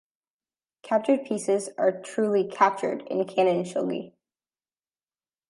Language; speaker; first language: English; native; English